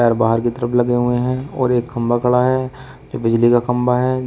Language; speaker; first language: Hindi; native; Hindi